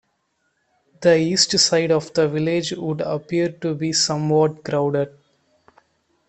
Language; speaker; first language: English; non-native, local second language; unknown